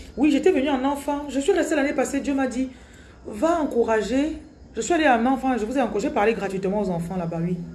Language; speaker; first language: French; non-native, local second language; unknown